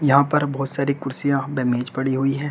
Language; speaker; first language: Hindi; native; Hindi